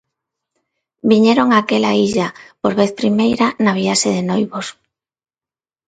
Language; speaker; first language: Galician; non-native, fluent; Spanish